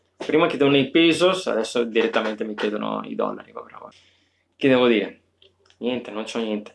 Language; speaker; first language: Italian; native; Italian